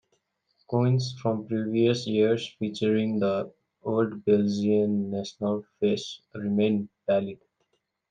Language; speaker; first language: English; non-native, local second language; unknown